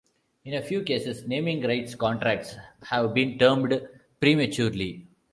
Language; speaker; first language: English; non-native, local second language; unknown